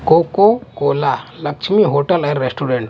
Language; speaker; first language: Hindi; non-native, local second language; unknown